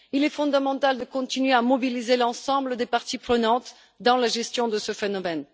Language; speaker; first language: French; non-native, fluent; Bulgarian